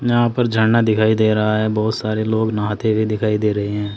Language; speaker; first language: Hindi; native; Hindi